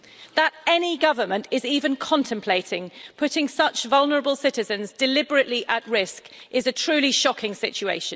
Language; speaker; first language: English; native; English